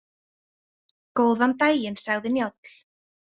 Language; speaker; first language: Icelandic; native; Icelandic